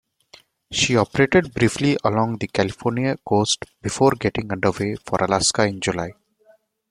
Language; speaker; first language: English; non-native, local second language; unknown